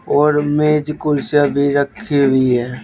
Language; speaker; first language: Hindi; native; Hindi